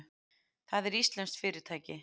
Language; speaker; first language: Icelandic; native; Icelandic